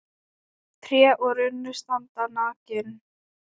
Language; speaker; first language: Icelandic; non-native, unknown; Thai